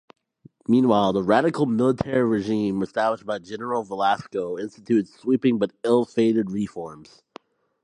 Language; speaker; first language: English; native; English